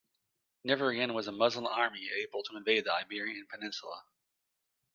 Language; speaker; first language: English; native; English